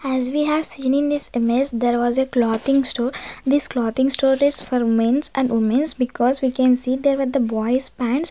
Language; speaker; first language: English; non-native, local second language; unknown